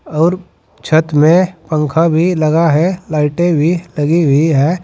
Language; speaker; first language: Hindi; native; Hindi